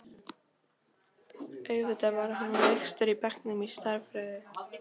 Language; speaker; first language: Icelandic; non-native, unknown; Polish